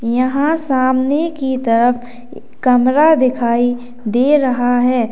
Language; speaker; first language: Hindi; native; Hindi